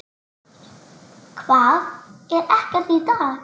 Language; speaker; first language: Icelandic; native; Icelandic